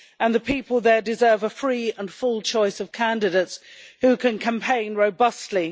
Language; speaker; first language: English; native; English